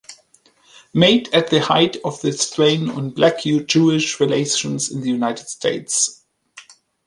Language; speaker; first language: English; native; English